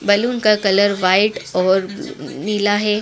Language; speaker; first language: Hindi; native; Hindi